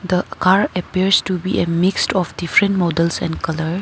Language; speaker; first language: English; non-native, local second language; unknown